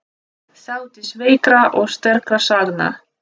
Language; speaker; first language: Icelandic; non-native, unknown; Russian